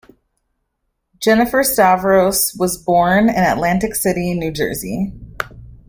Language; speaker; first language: English; native; English